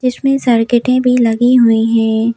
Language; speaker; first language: Hindi; native; Hindi